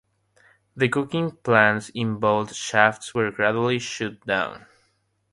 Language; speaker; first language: English; non-native, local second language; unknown